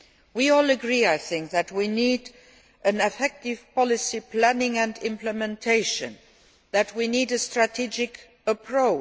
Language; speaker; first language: English; non-native, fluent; Luxembourgish